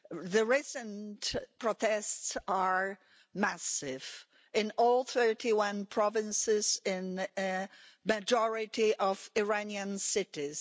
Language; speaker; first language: English; non-native, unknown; Polish